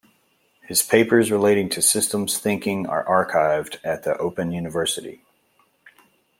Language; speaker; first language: English; native; English